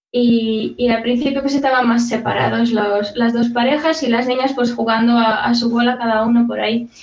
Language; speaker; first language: Spanish; non-native, fluent; Hungarian